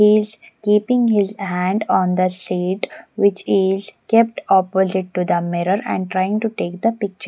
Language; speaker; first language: English; non-native, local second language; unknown